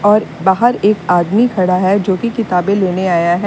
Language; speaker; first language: Hindi; native; Hindi